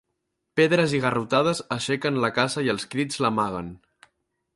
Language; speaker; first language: Catalan; native; Catalan